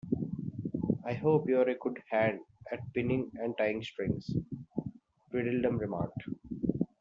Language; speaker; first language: English; non-native, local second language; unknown